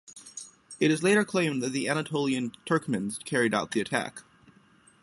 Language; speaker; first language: English; native; English